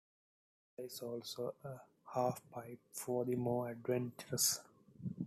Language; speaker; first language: English; non-native, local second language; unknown